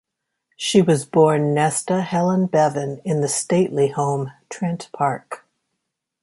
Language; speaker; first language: English; native; English